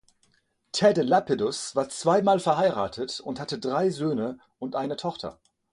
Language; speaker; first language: German; non-native, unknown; French